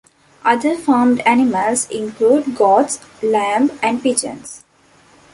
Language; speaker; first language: English; non-native, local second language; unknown